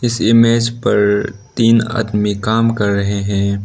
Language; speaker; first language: Hindi; non-native, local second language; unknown